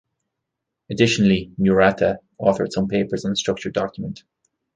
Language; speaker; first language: English; native; English